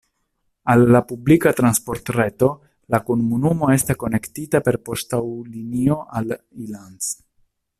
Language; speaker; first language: Esperanto; non-native, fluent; Italian